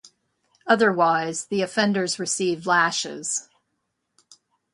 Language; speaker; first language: English; native; English